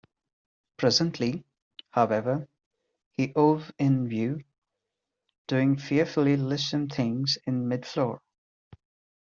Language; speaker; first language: English; non-native, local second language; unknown